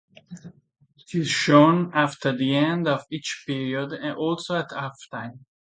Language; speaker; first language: English; non-native, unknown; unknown